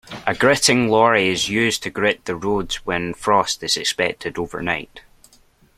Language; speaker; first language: English; native; English